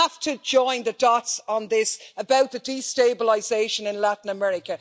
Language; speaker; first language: English; native; English